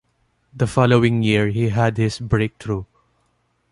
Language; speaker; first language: English; non-native, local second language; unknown